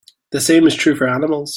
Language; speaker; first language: English; native; English